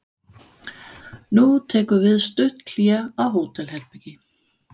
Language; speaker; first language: Icelandic; non-native, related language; Danish